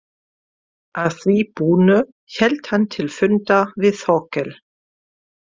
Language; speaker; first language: Icelandic; non-native, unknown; German